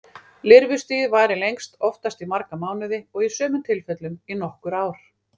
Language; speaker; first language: Icelandic; native; Icelandic